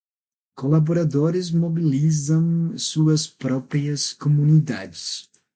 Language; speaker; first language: Portuguese; non-native, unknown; Spanish